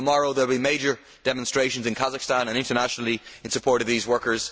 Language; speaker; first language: English; native; English